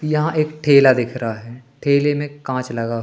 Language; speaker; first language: Hindi; native; Hindi